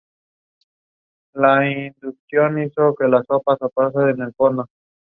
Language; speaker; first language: English; non-native, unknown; Spanish